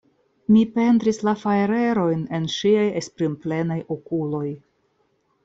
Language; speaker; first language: Esperanto; non-native, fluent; Russian